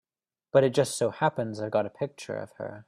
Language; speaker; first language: English; native; English